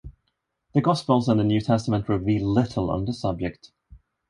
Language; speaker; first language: English; non-native, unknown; Swedish